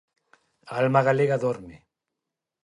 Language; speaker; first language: Galician; non-native, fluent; Spanish